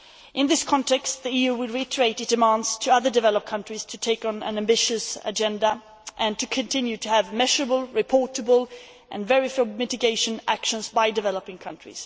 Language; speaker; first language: English; non-native, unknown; Swedish